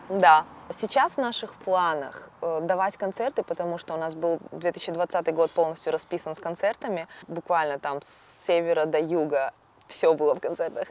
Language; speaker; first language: Russian; native; Russian